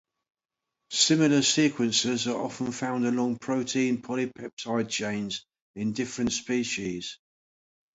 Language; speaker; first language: English; native; English